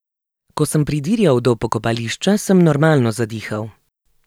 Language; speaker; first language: Slovenian; native; Slovenian